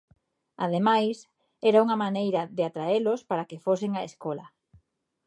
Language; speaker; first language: Galician; native; Galician